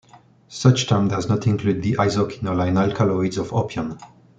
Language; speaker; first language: English; non-native, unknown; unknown